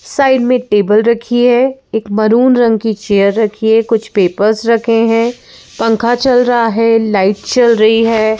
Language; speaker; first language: Hindi; native; Hindi